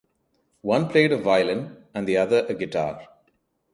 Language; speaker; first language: English; non-native, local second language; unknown